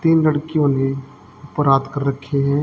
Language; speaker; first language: Hindi; native; Hindi